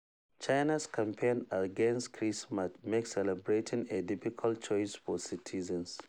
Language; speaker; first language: English; non-native, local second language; Hausa